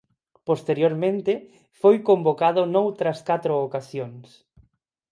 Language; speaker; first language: Galician; non-native, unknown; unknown